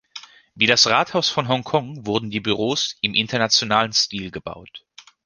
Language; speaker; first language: German; native; German